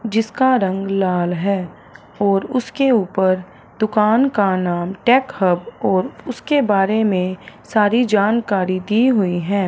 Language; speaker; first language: Hindi; non-native, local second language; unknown